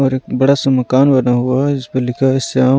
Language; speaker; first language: Hindi; non-native, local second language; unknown